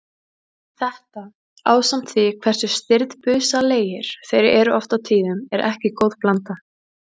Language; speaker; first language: Icelandic; native; Icelandic